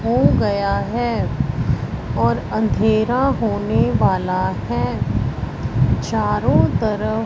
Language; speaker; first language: Hindi; non-native, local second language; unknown